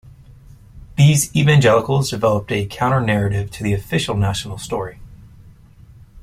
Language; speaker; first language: English; native; English